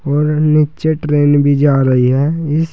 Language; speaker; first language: Hindi; native; Hindi